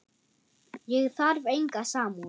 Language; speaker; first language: Icelandic; non-native, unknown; German